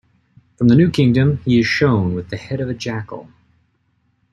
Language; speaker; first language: English; native; English